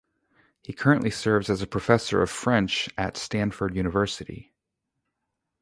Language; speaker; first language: English; native; English